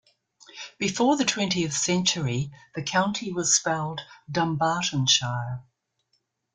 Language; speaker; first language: English; native; English